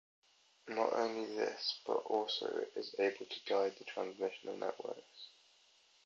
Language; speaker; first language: English; native; English